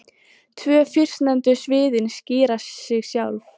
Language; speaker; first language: Icelandic; native; Icelandic